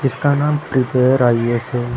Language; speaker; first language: Hindi; native; Hindi